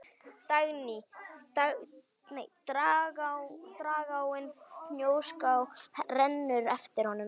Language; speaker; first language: Icelandic; native; Icelandic